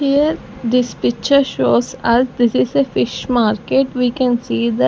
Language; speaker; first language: English; non-native, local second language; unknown